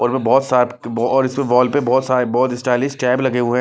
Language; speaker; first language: Hindi; non-native, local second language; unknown